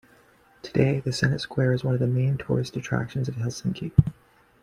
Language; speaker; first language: English; native; English